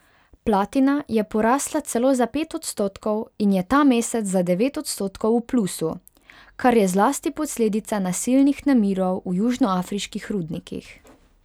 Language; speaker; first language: Slovenian; non-native, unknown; Hungarian